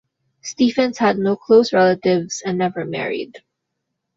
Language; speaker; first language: English; non-native, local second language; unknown